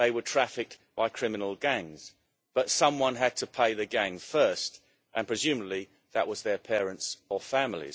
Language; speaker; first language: English; native; English